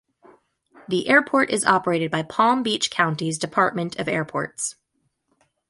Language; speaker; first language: English; native; English